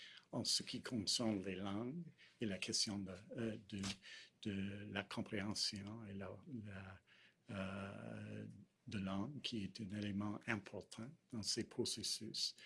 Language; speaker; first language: French; non-native, fluent; English